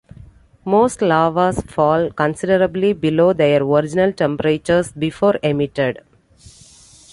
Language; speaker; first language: English; non-native, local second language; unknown